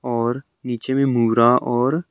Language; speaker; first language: Hindi; non-native, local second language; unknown